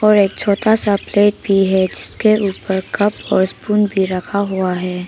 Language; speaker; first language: Hindi; non-native, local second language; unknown